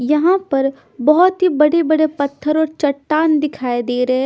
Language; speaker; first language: Hindi; non-native, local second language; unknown